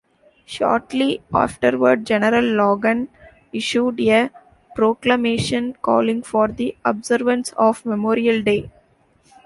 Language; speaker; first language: English; non-native, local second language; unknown